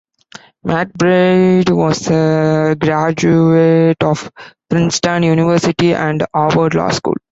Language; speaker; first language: English; non-native, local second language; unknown